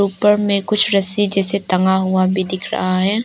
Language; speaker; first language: Hindi; non-native, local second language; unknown